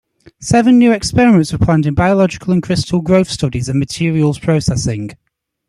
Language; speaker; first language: English; native; English